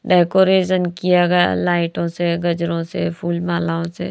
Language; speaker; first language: Hindi; native; Hindi